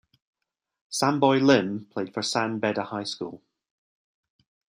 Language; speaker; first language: English; native; English